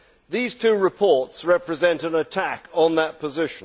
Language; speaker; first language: English; native; English